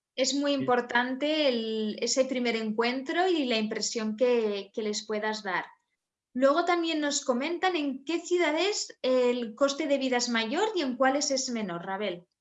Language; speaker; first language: Spanish; native; Spanish